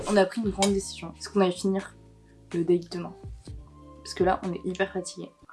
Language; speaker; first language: French; native; French